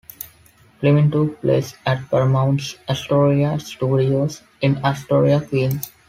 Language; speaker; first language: English; non-native, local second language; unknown